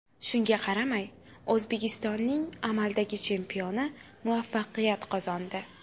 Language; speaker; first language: Uzbek; native; Uzbek